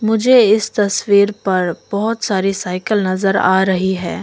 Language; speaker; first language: Hindi; non-native, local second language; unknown